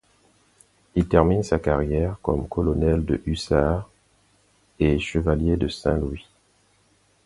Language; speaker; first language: French; non-native, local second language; Haitian Creole